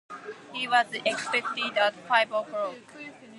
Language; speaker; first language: English; non-native, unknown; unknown